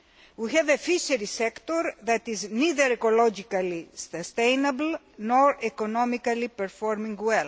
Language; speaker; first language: English; non-native, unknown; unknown